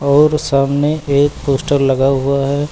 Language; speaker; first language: Hindi; native; Hindi